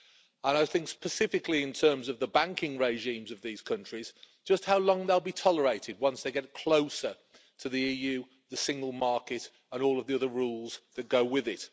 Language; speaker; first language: English; native; English